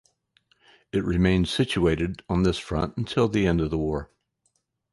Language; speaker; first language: English; native; English